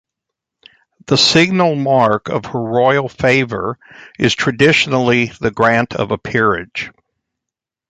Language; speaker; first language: English; native; English